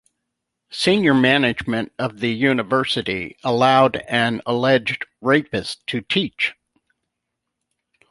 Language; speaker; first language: English; native; English